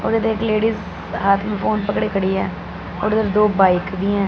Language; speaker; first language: Hindi; non-native, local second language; Punjabi